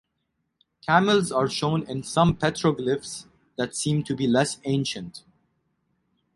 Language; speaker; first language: English; non-native, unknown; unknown